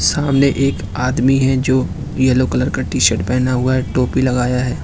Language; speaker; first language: Hindi; native; Hindi